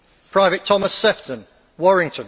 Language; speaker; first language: English; native; English